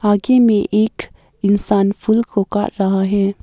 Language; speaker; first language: Hindi; early bilingual, other home language; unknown